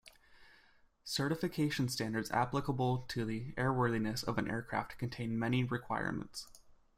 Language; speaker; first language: English; native; English